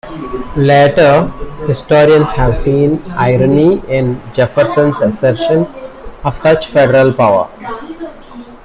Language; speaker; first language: English; non-native, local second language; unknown